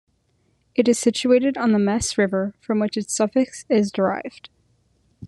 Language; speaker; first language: English; native; English